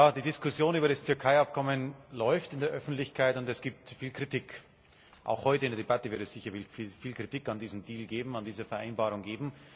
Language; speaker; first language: German; native; German